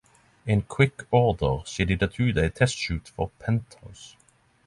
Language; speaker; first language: English; non-native, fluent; Norwegian